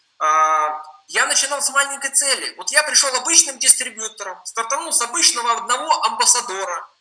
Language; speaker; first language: Russian; non-native, related language; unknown